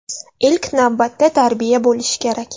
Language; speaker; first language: Uzbek; non-native, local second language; Russian